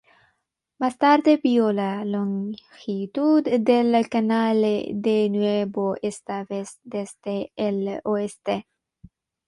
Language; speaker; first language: Spanish; non-native, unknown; Bangla